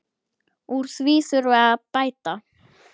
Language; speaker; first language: Icelandic; native; Icelandic